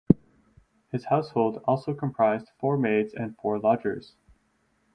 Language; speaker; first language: English; native; English